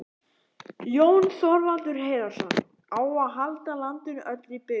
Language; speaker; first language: Icelandic; native; Icelandic